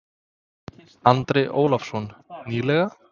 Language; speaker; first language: Icelandic; non-native, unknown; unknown